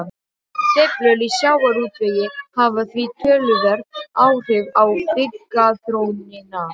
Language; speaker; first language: Icelandic; non-native, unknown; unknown